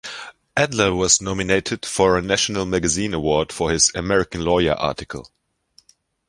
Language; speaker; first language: English; non-native, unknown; German